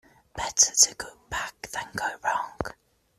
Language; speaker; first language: English; native; English